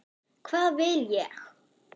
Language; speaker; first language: Icelandic; non-native, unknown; German